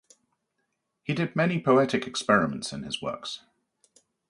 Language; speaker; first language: English; native; English